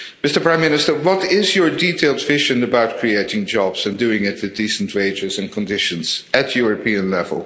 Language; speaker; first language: English; non-native, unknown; Dutch